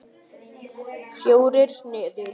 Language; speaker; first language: Icelandic; non-native, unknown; Vietnamese